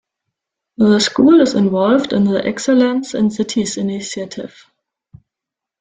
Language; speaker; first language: English; non-native, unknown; German